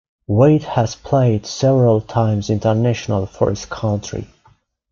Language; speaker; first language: English; non-native, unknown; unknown